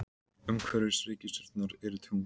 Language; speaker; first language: Icelandic; native; Icelandic